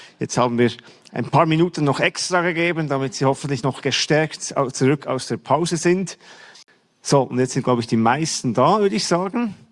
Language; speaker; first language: German; native; German